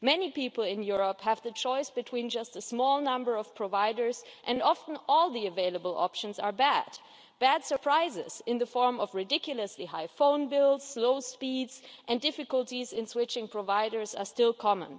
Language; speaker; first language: English; non-native, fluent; German